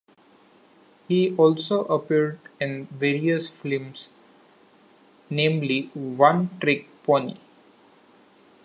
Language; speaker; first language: English; non-native, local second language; Marathi